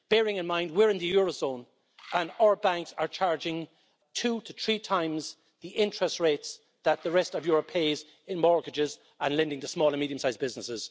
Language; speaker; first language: English; native; English